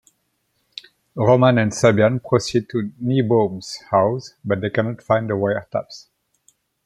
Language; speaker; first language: English; native; English